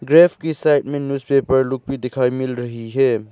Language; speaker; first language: Hindi; non-native, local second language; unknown